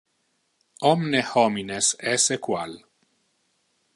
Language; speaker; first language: Interlingua; non-native, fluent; Italian